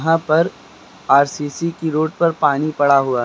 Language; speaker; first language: Hindi; native; Hindi